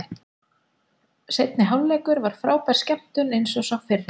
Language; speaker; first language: Icelandic; native; Icelandic